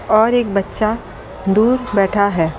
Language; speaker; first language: Hindi; native; Hindi